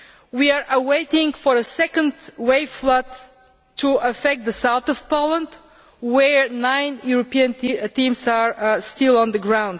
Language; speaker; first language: English; non-native, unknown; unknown